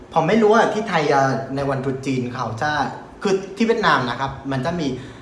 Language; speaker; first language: Thai; non-native, fluent; Vietnamese